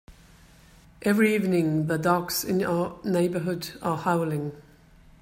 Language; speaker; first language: English; native; English